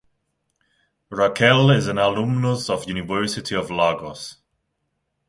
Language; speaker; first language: English; non-native, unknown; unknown